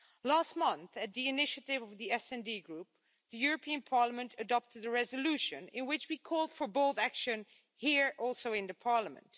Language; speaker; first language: English; non-native, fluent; Dutch